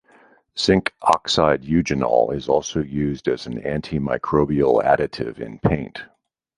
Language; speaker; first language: English; native; English